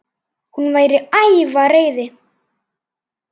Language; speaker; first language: Icelandic; native; Icelandic